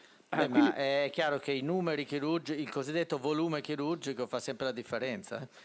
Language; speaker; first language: Italian; native; Italian